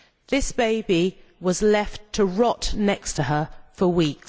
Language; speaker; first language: English; native; English